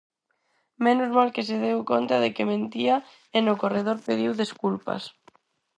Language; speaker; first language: Galician; non-native, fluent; Spanish